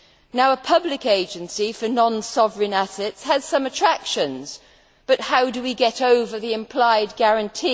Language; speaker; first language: English; native; English